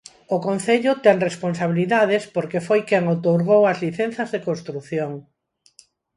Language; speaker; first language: Galician; non-native, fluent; Spanish